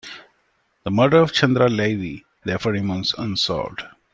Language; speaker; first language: English; non-native, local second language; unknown